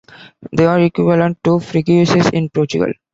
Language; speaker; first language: English; non-native, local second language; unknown